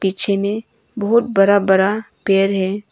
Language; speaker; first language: Hindi; non-native, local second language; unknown